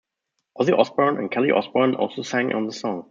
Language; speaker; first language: English; non-native, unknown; German